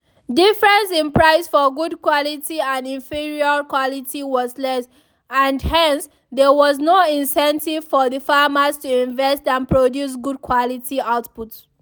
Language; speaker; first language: English; non-native, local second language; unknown